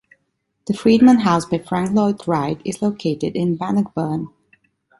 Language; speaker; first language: English; non-native, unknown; Italian